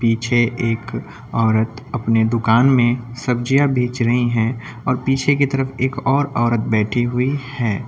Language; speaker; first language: Hindi; native; Hindi